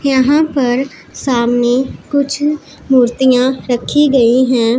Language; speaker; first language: Hindi; non-native, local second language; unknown